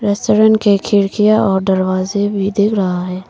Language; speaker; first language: Hindi; non-native, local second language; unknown